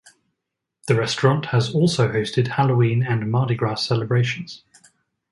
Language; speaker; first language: English; native; English